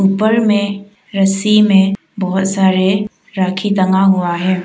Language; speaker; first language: Hindi; non-native, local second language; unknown